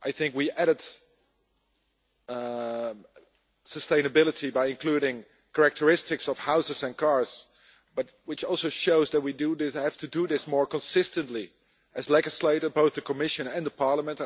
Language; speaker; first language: English; non-native, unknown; Dutch